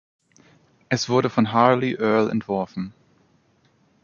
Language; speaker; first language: German; native; German